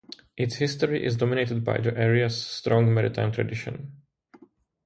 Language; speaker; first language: English; non-native, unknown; Czech